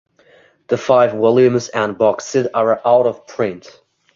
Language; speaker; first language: English; non-native, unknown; Uzbek